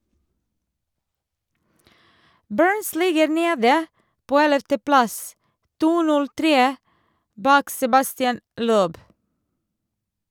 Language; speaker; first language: Norwegian; non-native, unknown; Serbian